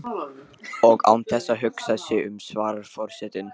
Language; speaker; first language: Icelandic; non-native, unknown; Lithuanian